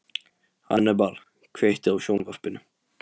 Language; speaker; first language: Icelandic; non-native, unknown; Polish